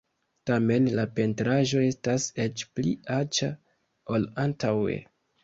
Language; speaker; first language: Esperanto; non-native, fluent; Kinyarwanda